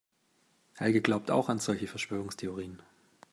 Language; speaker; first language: German; native; German